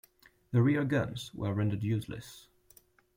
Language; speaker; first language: English; non-native, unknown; French